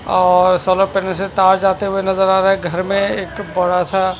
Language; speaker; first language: Hindi; non-native, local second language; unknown